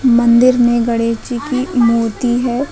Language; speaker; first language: Hindi; native; Hindi